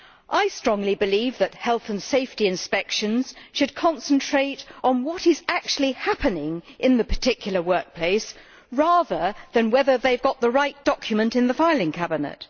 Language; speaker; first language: English; native; English